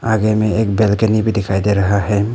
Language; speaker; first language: Hindi; non-native, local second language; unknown